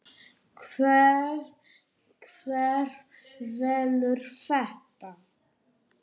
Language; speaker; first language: Icelandic; non-native, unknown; Polish